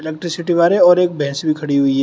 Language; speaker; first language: Hindi; native; Hindi